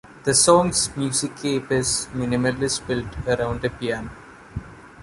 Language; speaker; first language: English; non-native, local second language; Malayalam